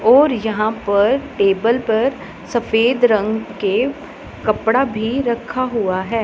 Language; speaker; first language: Hindi; non-native, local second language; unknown